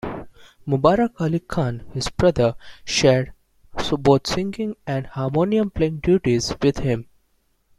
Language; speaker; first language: English; non-native, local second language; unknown